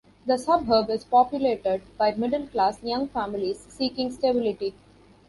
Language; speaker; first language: English; non-native, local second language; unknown